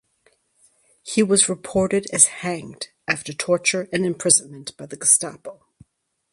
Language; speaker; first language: English; native; English